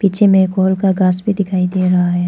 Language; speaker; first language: Hindi; non-native, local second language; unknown